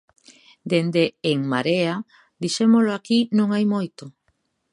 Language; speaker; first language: Galician; native; Galician